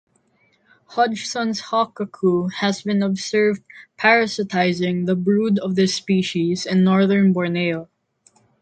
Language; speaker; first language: English; non-native, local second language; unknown